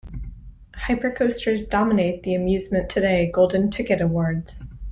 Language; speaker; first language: English; native; English